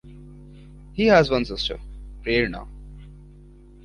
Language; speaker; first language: English; non-native, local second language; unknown